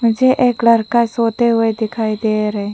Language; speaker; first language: Hindi; non-native, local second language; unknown